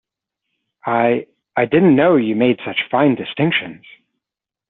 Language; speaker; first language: English; native; English